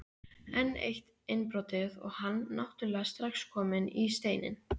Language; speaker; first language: Icelandic; native; Icelandic